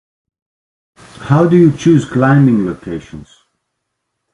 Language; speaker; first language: English; non-native, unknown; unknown